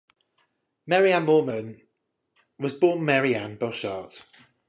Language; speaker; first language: English; native; English